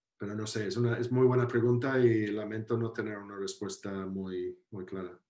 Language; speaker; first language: Spanish; non-native, fluent; English